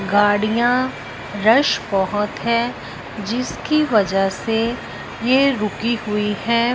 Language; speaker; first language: Hindi; non-native, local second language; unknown